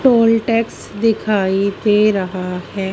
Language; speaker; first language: Hindi; native; Hindi